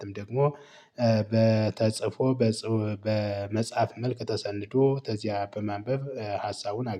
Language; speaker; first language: Amharic; native; Amharic